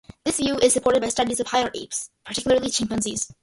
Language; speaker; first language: English; early bilingual, other home language; Malayalam